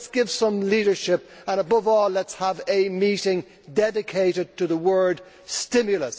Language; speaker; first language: English; native; English